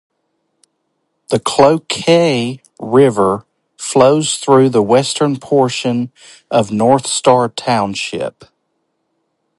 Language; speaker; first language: English; native; English